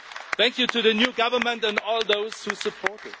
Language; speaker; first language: English; non-native, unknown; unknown